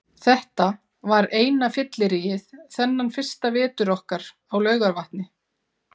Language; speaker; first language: Icelandic; native; Icelandic